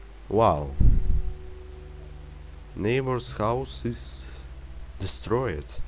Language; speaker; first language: English; non-native, learner; Russian